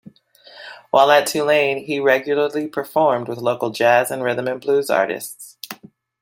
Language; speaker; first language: English; native; English